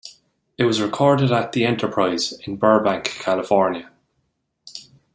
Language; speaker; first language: English; native; English